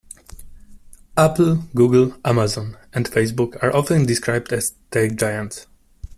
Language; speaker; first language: English; non-native, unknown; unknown